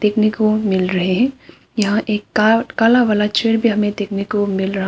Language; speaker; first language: Hindi; non-native, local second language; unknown